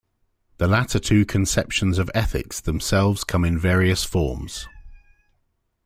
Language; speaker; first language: English; native; English